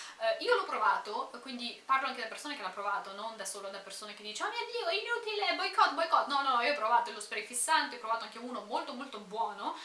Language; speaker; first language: Italian; early bilingual, other home language; Romanian